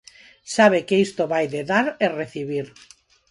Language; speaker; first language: Galician; non-native, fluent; Spanish